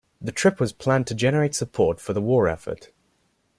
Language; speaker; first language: English; native; English